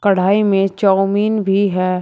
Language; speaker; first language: Hindi; native; Hindi